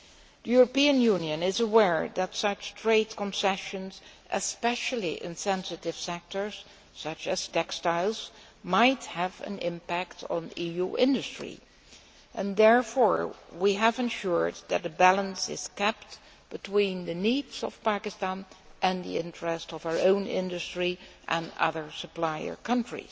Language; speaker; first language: English; non-native, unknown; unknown